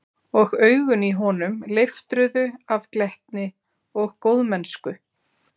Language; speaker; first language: Icelandic; native; Icelandic